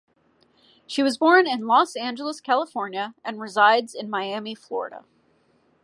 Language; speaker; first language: English; native; English